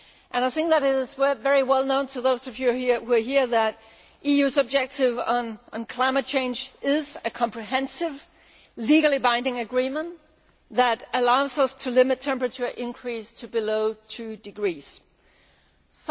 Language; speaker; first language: English; non-native, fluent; Danish